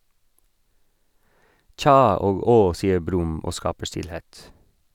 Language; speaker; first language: Norwegian; non-native, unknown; English